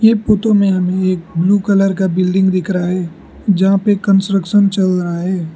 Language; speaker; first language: Hindi; non-native, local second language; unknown